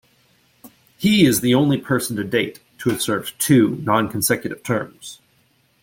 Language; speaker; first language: English; native; English